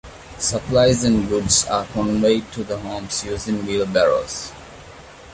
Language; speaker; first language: English; non-native, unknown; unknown